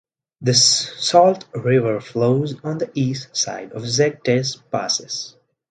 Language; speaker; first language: English; non-native, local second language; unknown